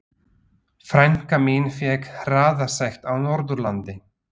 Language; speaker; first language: Icelandic; non-native, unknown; Slovak